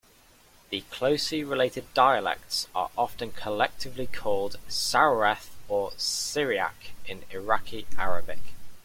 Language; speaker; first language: English; native; English